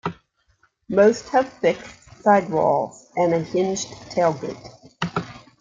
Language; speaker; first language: English; native; English